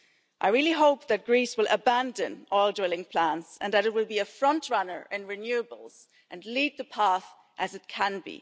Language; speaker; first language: English; non-native, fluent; German